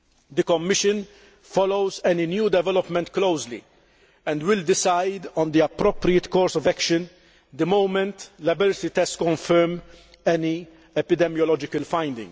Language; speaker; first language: English; non-native, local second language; Maltese